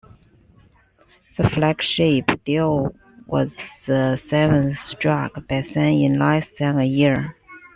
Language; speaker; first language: English; non-native, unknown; Chinese